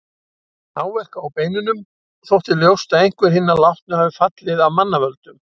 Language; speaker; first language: Icelandic; native; Icelandic